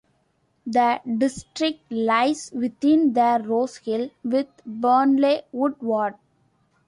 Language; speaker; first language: English; non-native, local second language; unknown